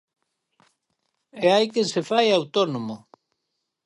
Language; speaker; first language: Galician; native; Galician